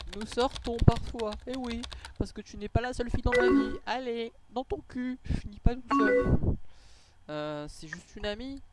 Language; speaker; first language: French; native; French